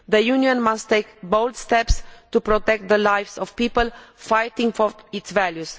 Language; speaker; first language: English; non-native, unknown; Romanian